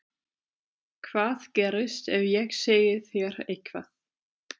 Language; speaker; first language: Icelandic; non-native, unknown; German